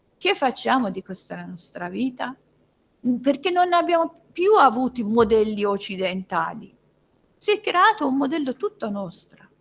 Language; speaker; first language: Italian; non-native, fluent; Persian